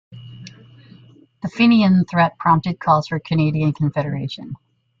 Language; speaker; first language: English; native; English